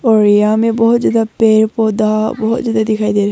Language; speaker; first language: Hindi; non-native, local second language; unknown